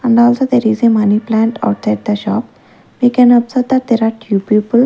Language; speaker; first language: English; non-native, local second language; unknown